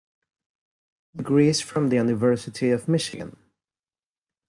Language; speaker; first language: English; non-native, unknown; Spanish